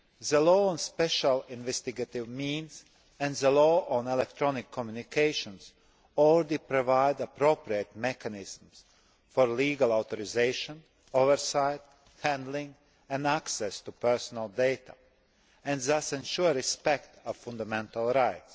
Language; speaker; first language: English; non-native, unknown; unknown